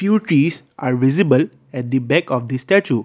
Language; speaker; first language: English; non-native, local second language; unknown